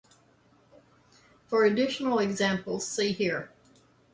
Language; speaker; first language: English; native; English